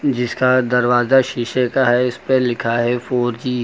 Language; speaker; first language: Hindi; native; Hindi